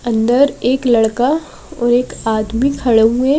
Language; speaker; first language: Hindi; native; Hindi